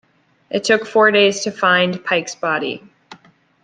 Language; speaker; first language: English; native; English